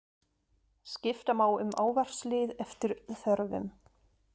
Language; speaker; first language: Icelandic; non-native, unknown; German